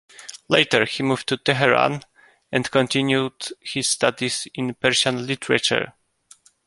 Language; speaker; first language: English; non-native, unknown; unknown